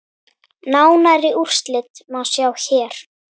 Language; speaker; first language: Icelandic; native; Icelandic